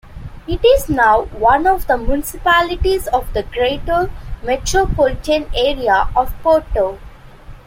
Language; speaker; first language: English; non-native, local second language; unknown